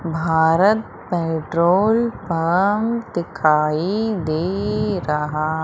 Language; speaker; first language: Hindi; native; Hindi